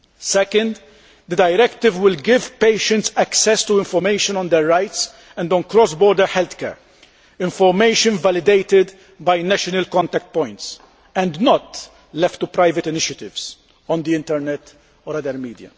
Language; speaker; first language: English; non-native, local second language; Maltese